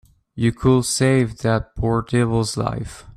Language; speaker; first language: English; native; English